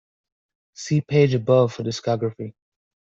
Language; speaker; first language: English; native; English